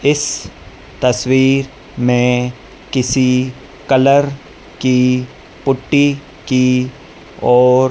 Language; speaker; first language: Hindi; native; Hindi